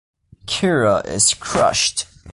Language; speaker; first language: English; non-native, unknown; Portuguese